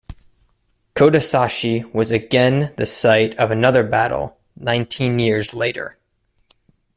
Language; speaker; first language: English; native; English